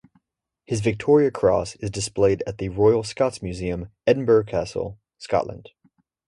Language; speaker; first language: English; native; English